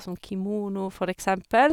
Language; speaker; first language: Norwegian; non-native, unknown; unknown